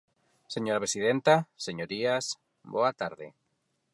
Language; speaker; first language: Galician; non-native, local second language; Spanish